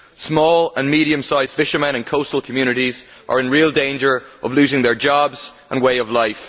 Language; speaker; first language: English; native; English